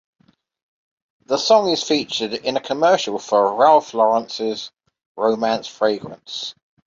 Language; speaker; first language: English; native; English